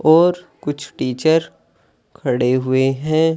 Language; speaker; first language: Hindi; native; Hindi